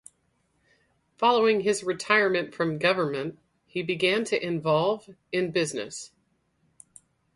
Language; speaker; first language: English; native; English